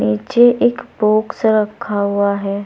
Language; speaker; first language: Hindi; native; Hindi